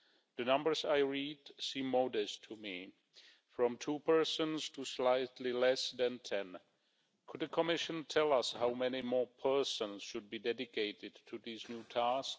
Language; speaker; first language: English; non-native, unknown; Czech